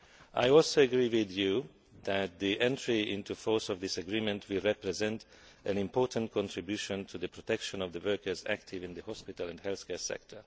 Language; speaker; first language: English; non-native, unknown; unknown